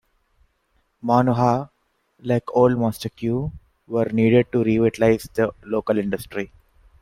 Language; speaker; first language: English; non-native, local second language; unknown